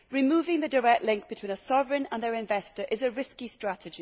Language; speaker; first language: English; native; English